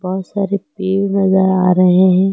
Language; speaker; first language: Hindi; native; Hindi